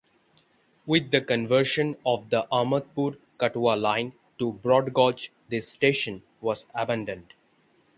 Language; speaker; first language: English; non-native, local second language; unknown